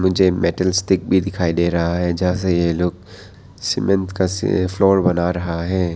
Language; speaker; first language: Hindi; non-native, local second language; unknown